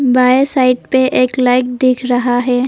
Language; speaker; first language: Hindi; non-native, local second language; Assamese